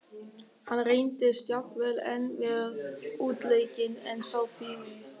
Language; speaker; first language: Icelandic; non-native, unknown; German